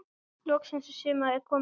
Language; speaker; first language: Icelandic; native; Icelandic